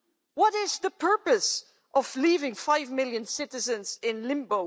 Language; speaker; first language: English; non-native, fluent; Dutch